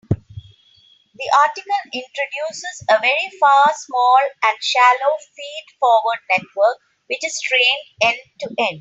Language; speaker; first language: English; non-native, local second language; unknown